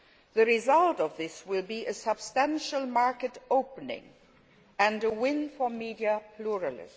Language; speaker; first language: English; non-native, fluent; Luxembourgish